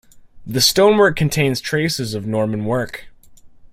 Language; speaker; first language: English; native; English